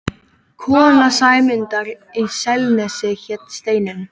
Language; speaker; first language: Icelandic; native; Icelandic